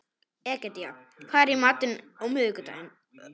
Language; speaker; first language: Icelandic; non-native, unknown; Polish